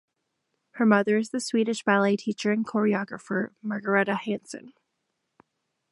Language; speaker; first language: English; non-native, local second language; French